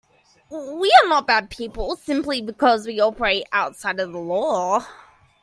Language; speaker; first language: English; native; English